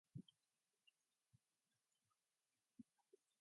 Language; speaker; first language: English; non-native, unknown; Mongolian